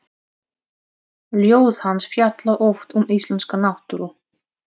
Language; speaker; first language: Icelandic; non-native, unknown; Russian